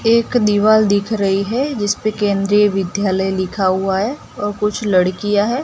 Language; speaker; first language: Hindi; non-native, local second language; Gujarati